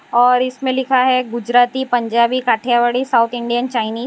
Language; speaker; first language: Hindi; non-native, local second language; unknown